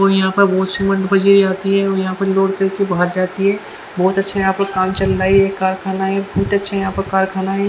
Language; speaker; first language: Hindi; native; Hindi